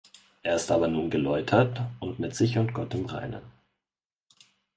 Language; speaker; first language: German; native; German